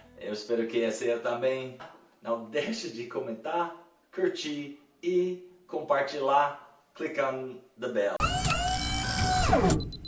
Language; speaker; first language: Portuguese; non-native, fluent; English